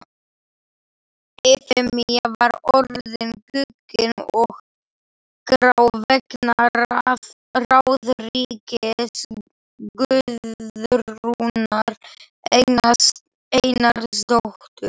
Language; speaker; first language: Icelandic; non-native, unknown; Slovak